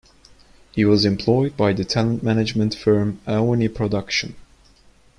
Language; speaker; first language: English; non-native, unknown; Turkish